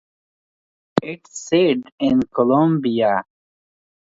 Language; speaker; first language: English; non-native, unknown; Pashto